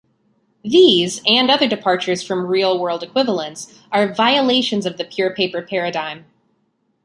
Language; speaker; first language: English; native; English